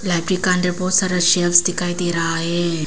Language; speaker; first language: Hindi; non-native, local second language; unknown